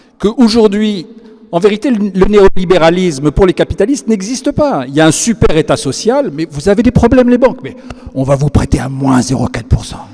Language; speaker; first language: French; native; French